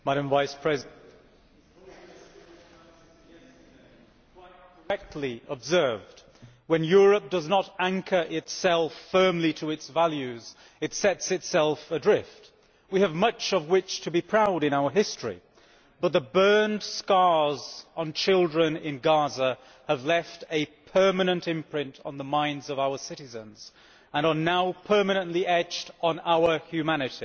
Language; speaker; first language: English; native; English